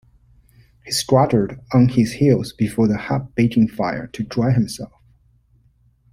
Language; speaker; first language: English; non-native, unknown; Chinese